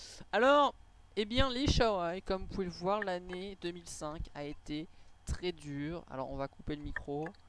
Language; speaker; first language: French; native; French